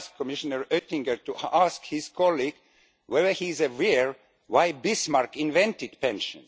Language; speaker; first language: English; non-native, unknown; Estonian